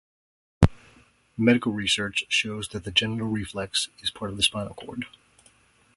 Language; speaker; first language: English; native; English